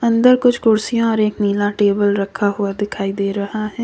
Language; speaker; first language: Hindi; native; Hindi